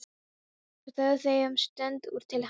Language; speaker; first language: Icelandic; non-native, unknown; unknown